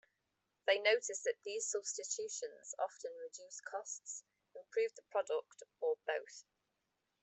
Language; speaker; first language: English; native; English